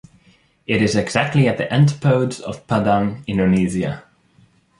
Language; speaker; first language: English; non-native, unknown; Dutch